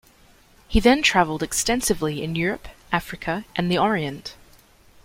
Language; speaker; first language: English; native; English